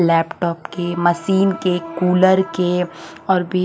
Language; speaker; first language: Hindi; native; Hindi